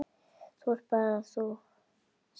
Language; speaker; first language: Icelandic; native; Icelandic